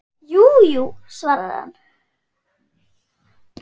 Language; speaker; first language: Icelandic; non-native, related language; Swedish